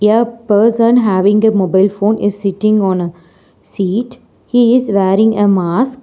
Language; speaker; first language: English; non-native, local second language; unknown